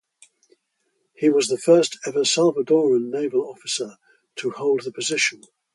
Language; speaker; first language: English; native; English